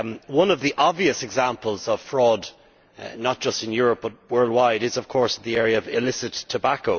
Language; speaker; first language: English; native; English